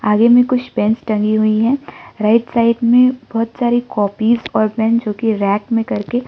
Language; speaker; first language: Hindi; non-native, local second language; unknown